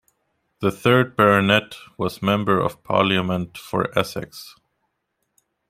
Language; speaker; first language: English; non-native, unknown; German